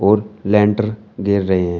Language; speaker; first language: Hindi; native; Hindi